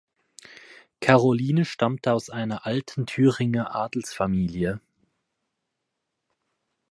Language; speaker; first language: German; native; German